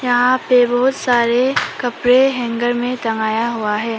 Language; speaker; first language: Hindi; non-native, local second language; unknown